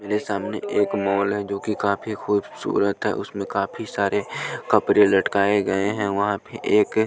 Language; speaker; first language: Hindi; non-native, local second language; Punjabi